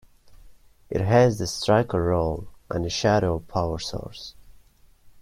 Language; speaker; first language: English; non-native, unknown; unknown